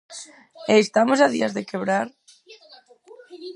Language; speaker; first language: Galician; non-native, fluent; Spanish